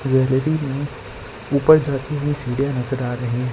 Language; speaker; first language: Hindi; non-native, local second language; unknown